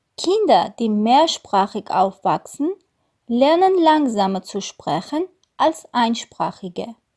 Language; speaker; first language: German; non-native, fluent; Armenian